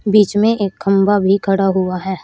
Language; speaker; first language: Hindi; native; Hindi